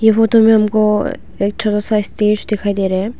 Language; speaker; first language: Hindi; non-native, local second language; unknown